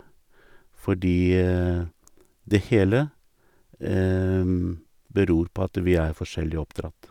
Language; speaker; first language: Norwegian; native; Norwegian